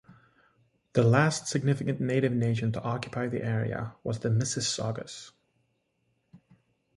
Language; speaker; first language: English; native; English